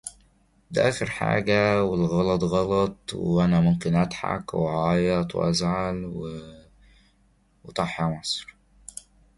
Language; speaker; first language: English; non-native, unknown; Arabic